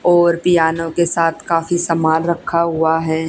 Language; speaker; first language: Hindi; native; Hindi